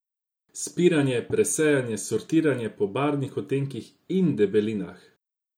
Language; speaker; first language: Slovenian; non-native, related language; Croatian